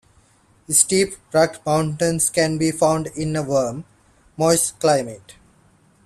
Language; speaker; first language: English; non-native, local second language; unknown